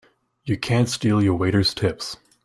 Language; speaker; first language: English; native; English